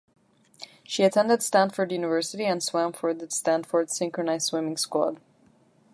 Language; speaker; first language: English; non-native, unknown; Turkish